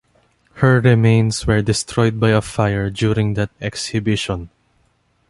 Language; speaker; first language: English; non-native, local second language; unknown